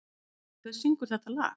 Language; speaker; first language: Icelandic; native; Icelandic